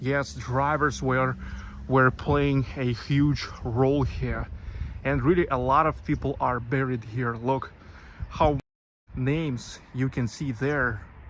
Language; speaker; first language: English; non-native, fluent; Russian